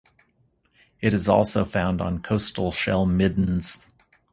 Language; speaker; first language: English; native; English